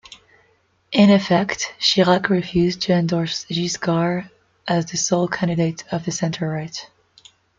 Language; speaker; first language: English; non-native, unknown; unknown